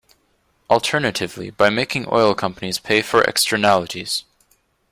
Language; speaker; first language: English; native; English